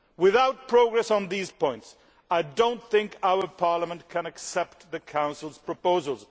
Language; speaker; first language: English; non-native, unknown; Swedish